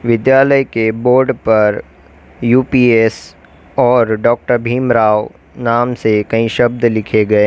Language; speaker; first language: Hindi; native; Hindi